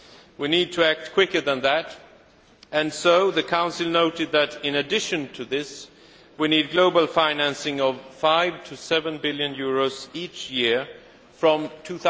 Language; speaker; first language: English; non-native, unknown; Swedish